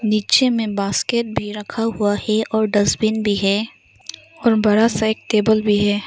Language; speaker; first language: Hindi; non-native, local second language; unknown